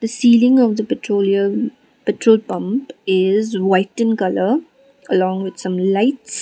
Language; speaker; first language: English; non-native, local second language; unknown